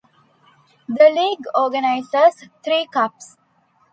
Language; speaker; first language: English; non-native, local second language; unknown